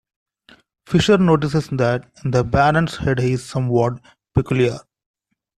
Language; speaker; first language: English; non-native, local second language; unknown